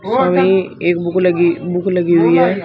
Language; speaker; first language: Hindi; native; Hindi